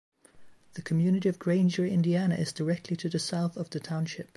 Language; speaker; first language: English; native; English